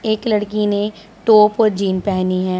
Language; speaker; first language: Hindi; non-native, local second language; Punjabi